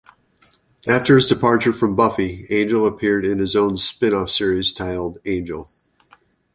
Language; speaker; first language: English; native; English